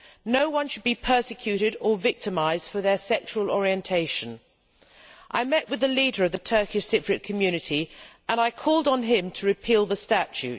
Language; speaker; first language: English; native; English